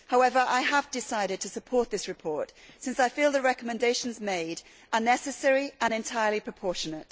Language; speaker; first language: English; native; English